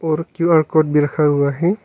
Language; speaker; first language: Hindi; non-native, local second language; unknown